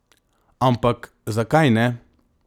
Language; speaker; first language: Slovenian; non-native, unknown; Macedonian